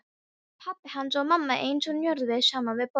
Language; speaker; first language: Icelandic; non-native, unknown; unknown